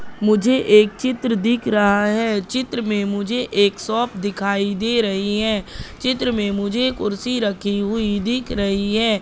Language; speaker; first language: Hindi; native; Hindi